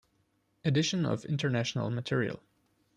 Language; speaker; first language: English; non-native, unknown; German